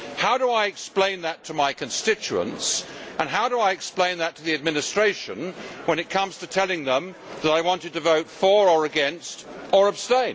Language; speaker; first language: English; native; English